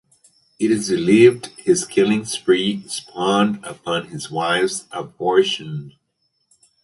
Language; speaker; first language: English; native; English